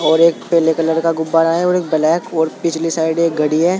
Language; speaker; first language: Hindi; native; Hindi